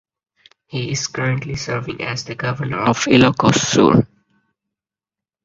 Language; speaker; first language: English; non-native, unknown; Bangla